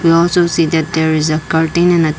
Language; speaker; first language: English; non-native, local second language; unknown